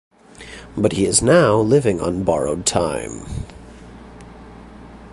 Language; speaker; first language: English; native; English